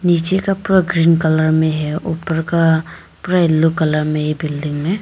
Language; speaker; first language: Hindi; non-native, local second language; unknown